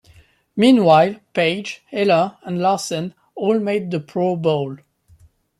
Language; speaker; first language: English; non-native, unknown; French